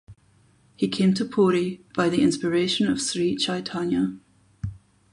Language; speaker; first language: English; non-native, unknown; German